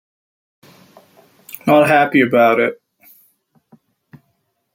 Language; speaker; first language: English; native; English